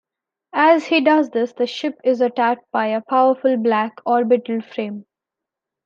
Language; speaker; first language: English; non-native, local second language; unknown